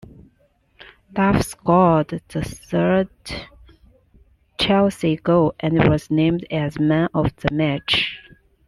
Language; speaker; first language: English; non-native, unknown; Chinese